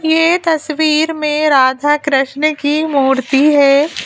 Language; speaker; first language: Hindi; native; Hindi